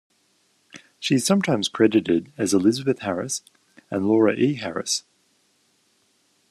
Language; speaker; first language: English; native; English